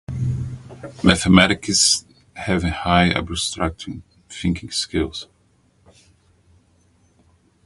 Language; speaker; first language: English; native; English